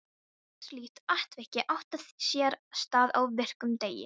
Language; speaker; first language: Icelandic; non-native, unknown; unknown